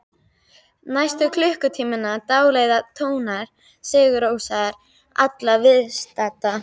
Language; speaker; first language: Icelandic; native; Icelandic